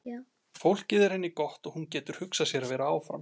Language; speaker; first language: Icelandic; native; Icelandic